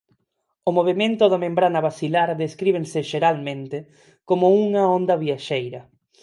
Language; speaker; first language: Galician; non-native, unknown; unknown